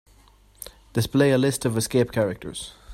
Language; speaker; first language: English; native; English